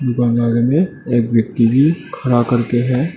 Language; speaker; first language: Hindi; non-native, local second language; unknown